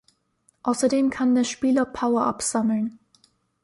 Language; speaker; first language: German; native; German